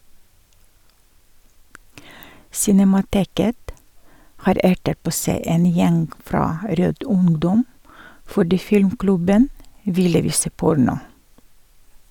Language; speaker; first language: Norwegian; non-native, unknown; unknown